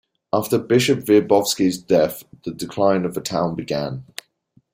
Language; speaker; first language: English; native; English